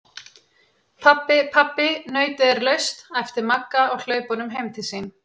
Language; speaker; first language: Icelandic; native; Icelandic